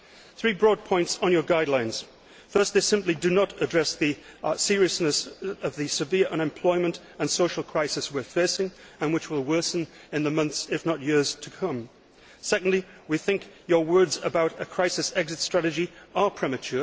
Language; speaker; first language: English; native; English